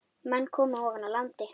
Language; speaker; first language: Icelandic; native; Icelandic